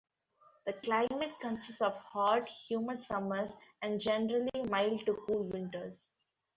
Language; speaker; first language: English; non-native, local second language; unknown